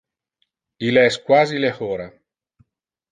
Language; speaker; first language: Interlingua; non-native, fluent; Italian